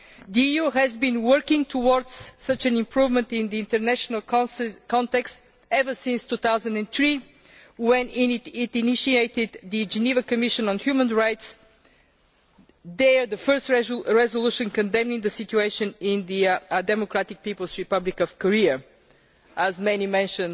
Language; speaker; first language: English; non-native, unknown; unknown